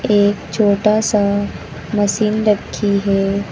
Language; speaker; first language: Hindi; native; Hindi